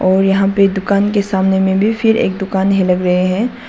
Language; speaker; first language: Hindi; non-native, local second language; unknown